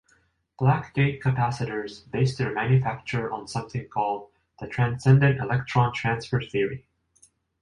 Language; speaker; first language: English; non-native, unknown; Japanese